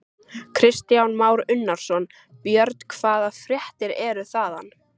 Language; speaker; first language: Icelandic; native; Icelandic